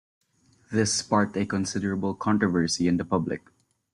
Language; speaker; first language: English; non-native, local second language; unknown